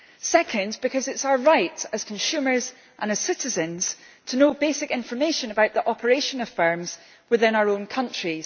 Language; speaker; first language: English; native; English